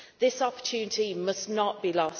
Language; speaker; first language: English; native; English